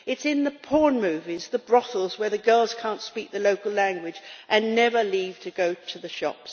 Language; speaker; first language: English; native; English